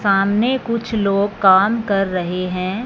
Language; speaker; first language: Hindi; non-native, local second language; Punjabi